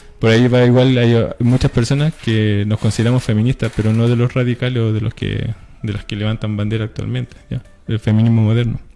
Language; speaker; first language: Spanish; native; Spanish